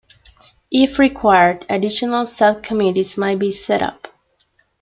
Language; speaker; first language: English; non-native, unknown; Spanish